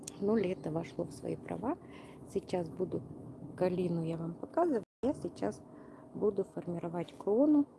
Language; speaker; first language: Russian; non-native, local second language; Ukrainian